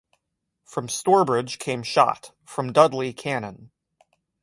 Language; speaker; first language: English; native; English